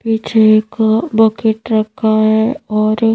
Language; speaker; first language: Hindi; native; Hindi